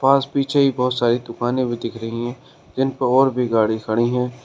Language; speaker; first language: Hindi; native; Hindi